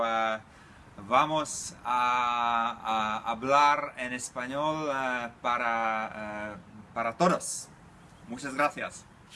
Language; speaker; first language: Spanish; non-native, learner; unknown